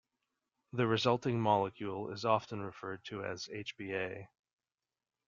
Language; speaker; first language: English; native; English